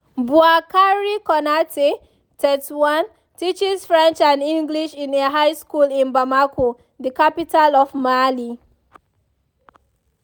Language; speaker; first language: English; non-native, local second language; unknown